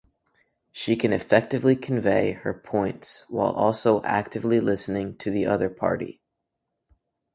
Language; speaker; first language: English; native; English